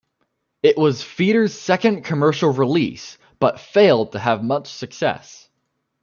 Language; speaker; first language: English; native; English